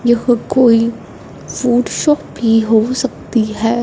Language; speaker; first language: Hindi; non-native, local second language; Punjabi